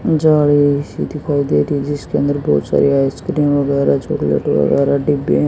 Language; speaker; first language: Hindi; native; Hindi